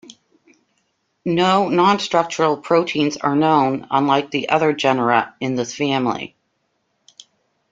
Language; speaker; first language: English; native; English